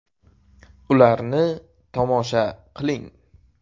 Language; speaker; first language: Uzbek; native; Uzbek